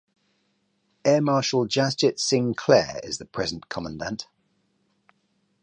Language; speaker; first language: English; native; English